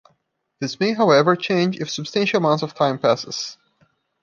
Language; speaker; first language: English; non-native, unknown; Portuguese